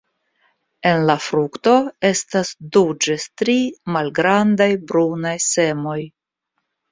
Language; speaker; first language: Esperanto; non-native, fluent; Russian